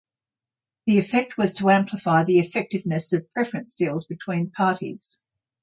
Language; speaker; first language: English; native; English